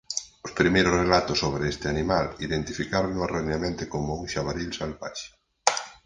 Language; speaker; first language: Galician; native; Galician